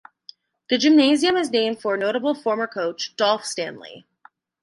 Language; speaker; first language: English; native; English